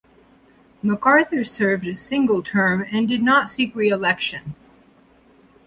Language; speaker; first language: English; native; English